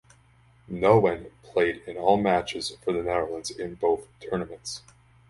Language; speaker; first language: English; native; English